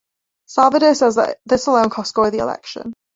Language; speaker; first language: English; native; English